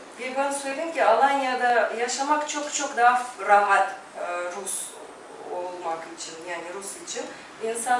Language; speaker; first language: Turkish; non-native, fluent; Russian